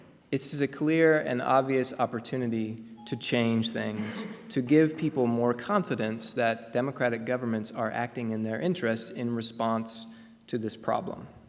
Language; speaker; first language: English; native; English